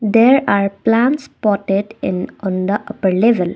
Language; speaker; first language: English; non-native, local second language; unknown